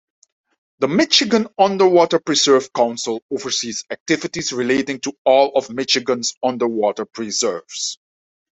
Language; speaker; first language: English; non-native, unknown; Dutch